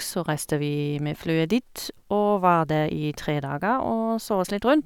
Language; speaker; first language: Norwegian; non-native, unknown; German